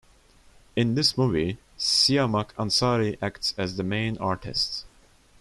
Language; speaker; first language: English; non-native, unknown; Turkish